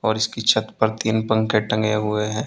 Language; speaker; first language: Hindi; native; Hindi